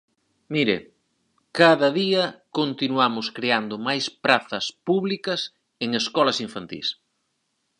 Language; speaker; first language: Galician; native; Galician